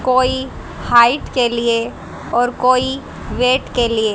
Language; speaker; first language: Hindi; native; Hindi